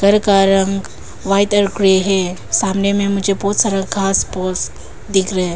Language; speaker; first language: Hindi; non-native, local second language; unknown